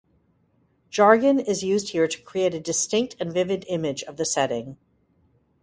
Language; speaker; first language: English; native; English